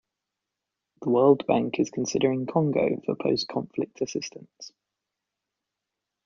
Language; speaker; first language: English; native; English